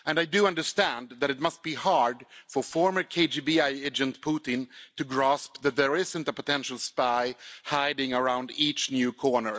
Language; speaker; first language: English; non-native, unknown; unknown